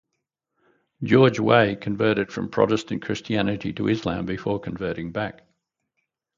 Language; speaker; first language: English; native; English